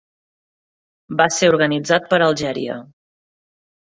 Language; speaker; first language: Catalan; native; Catalan